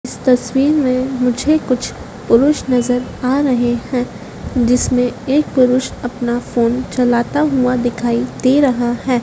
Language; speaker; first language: Hindi; native; Hindi